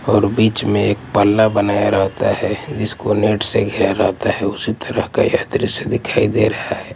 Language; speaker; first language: Hindi; non-native, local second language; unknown